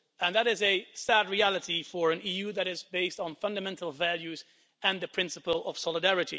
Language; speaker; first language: English; non-native, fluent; Dutch